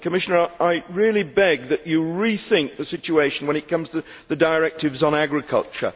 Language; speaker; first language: English; native; English